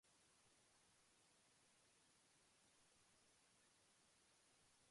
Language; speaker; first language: English; non-native, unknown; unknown